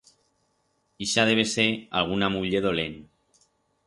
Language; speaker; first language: Aragonese; non-native, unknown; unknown